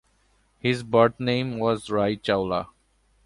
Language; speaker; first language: English; non-native, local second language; Bangla